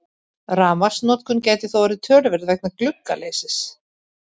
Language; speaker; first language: Icelandic; native; Icelandic